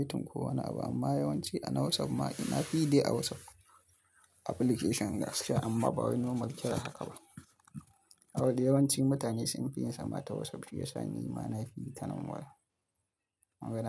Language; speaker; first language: Hausa; native; Hausa